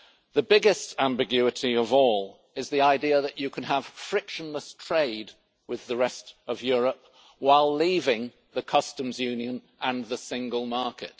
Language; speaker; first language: English; native; English